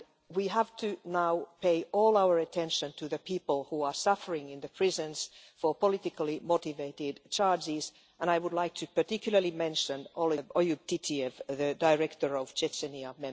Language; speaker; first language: English; non-native, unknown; Finnish